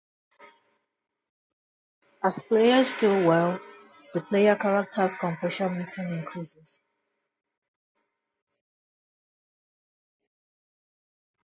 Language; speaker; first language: English; non-native, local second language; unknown